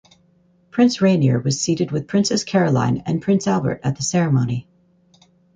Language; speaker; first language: English; native; English